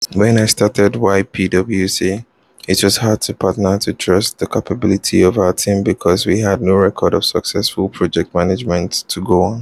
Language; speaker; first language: English; non-native, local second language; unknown